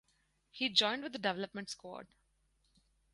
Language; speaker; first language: English; non-native, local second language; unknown